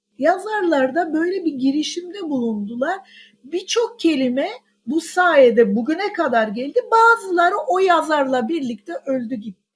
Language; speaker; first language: Turkish; non-native, local second language; Armenian